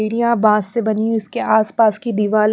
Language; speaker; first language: Hindi; non-native, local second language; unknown